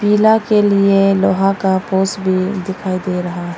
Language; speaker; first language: Hindi; non-native, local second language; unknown